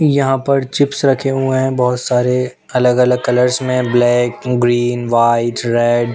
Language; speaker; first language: Hindi; non-native, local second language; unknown